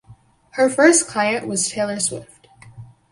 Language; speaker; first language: English; native; English